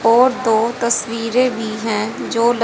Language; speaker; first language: Hindi; native; Hindi